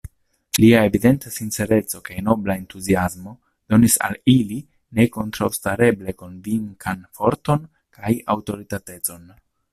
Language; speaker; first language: Esperanto; non-native, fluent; Italian